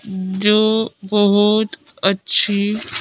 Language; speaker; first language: Hindi; native; Hindi